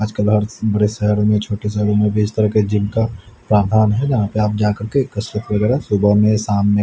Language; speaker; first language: Hindi; native; Hindi